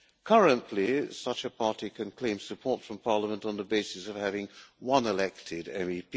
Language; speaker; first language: English; non-native, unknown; Hungarian